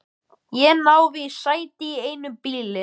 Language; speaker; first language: Icelandic; native; Icelandic